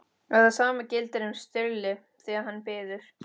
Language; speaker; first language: Icelandic; non-native, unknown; Spanish